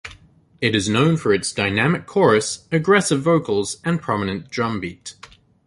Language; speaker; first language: English; native; English